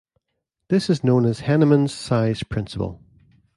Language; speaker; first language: English; native; English